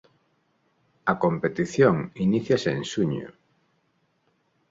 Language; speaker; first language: Galician; non-native, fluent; Spanish